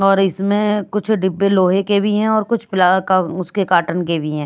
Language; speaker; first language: Hindi; non-native, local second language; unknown